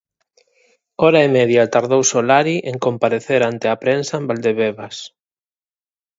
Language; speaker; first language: Galician; native; Galician